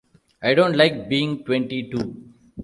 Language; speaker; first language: English; non-native, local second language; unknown